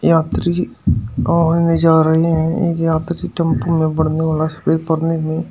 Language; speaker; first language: Hindi; native; Hindi